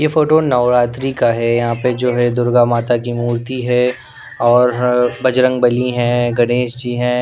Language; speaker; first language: Hindi; non-native, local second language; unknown